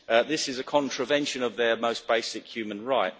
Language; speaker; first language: English; native; English